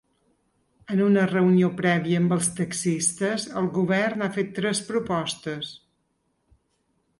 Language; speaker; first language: Catalan; native; Catalan